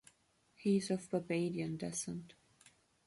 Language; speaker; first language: English; non-native, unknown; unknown